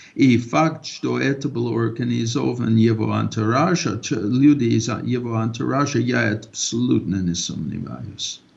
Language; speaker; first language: Russian; non-native, fluent; English